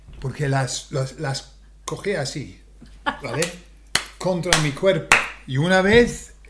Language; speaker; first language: Spanish; non-native, fluent; English